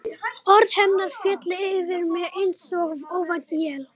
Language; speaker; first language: Icelandic; non-native, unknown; Romanian